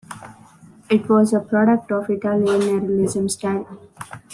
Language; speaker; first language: English; non-native, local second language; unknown